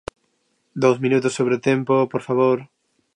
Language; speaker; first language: Galician; native; Galician